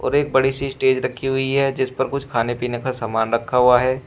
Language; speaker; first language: Hindi; native; Hindi